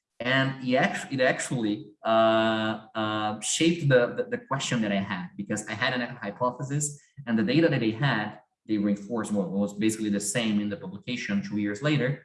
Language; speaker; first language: English; non-native, fluent; Portuguese